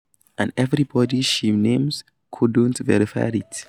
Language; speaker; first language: English; non-native, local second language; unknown